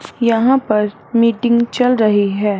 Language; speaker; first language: Hindi; non-native, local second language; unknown